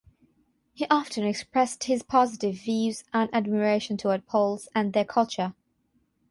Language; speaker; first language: English; non-native, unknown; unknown